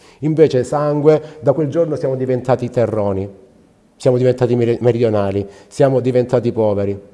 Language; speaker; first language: Italian; native; Italian